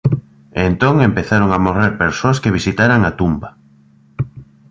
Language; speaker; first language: Galician; native; Galician